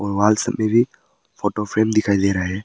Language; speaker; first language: Hindi; early bilingual, other home language; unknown